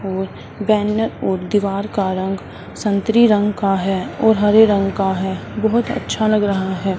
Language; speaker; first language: Hindi; non-native, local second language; Punjabi